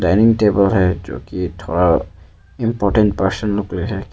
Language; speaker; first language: Hindi; non-native, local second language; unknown